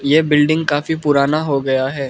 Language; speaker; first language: Hindi; non-native, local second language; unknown